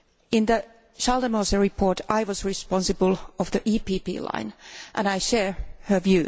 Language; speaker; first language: English; non-native, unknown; Finnish